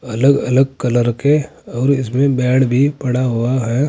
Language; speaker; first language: Hindi; native; Hindi